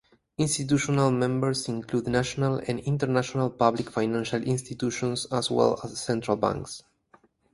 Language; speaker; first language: English; native; English